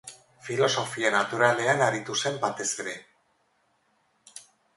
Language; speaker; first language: Basque; non-native, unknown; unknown